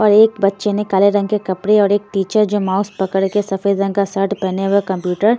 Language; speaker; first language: Hindi; native; Hindi